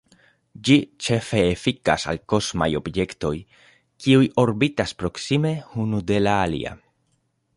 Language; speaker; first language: Esperanto; non-native, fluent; Spanish